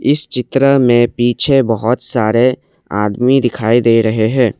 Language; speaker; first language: Hindi; non-native, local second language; Assamese